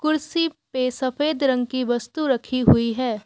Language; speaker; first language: Hindi; non-native, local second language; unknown